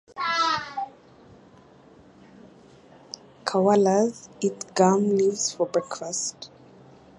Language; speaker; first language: English; native; English